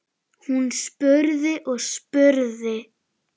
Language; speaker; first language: Icelandic; native; Icelandic